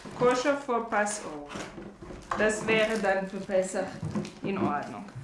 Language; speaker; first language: German; non-native, fluent; Serbian